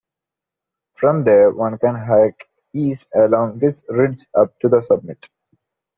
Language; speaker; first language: English; non-native, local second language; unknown